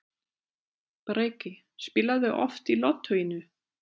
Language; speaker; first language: Icelandic; non-native, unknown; German